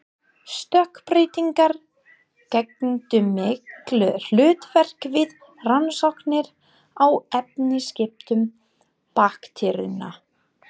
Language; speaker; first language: Icelandic; non-native, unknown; English